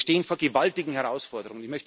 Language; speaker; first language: German; native; German